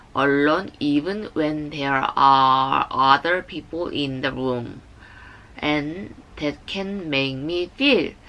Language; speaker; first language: English; non-native, learner; Korean